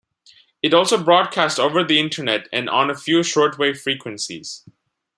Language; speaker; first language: English; non-native, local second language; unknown